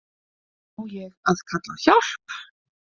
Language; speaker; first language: Icelandic; native; Icelandic